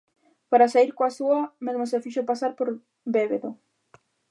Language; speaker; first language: Galician; native; Galician